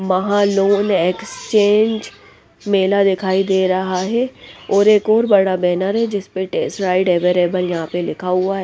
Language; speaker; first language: Hindi; non-native, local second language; Punjabi